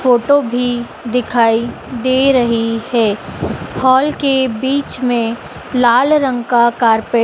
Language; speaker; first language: Hindi; native; Hindi